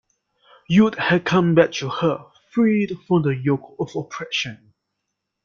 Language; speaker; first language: English; non-native, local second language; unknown